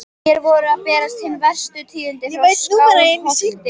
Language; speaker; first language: Icelandic; native; Icelandic